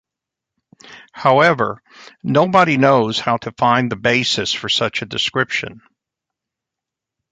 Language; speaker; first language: English; native; English